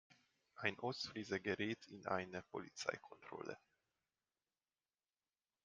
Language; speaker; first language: German; non-native, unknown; Hungarian